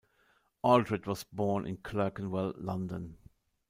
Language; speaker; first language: English; non-native, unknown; German